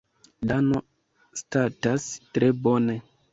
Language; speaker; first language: Esperanto; non-native, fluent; Kinyarwanda